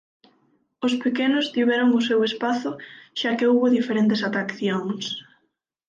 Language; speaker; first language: Galician; non-native, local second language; Spanish